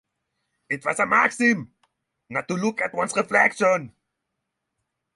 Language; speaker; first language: English; non-native, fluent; Norwegian